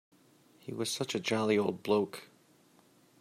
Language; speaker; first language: English; native; English